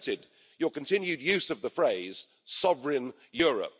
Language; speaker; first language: English; native; English